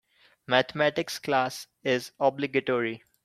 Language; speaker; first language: English; non-native, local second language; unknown